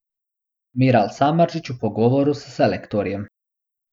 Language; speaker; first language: Slovenian; non-native, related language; Bosnian